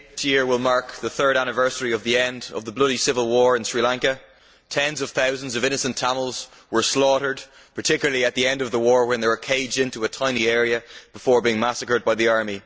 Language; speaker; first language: English; native; English